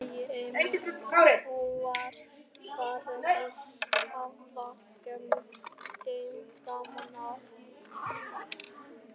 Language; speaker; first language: Icelandic; native; Icelandic